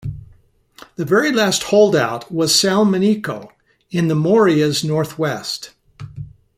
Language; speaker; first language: English; native; English